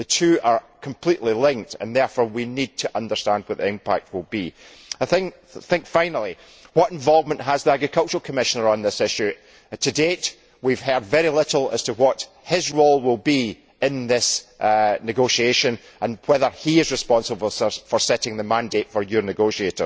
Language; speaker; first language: English; native; English